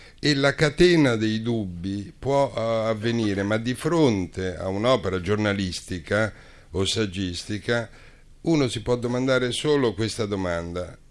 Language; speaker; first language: Italian; native; Italian